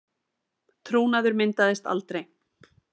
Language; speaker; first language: Icelandic; native; Icelandic